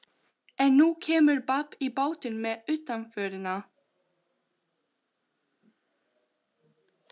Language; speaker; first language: Icelandic; non-native, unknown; Albanian